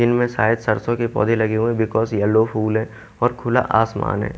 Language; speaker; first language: Hindi; native; Hindi